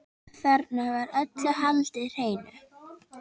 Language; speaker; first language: Icelandic; native; Icelandic